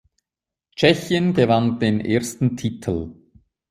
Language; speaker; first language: German; native; German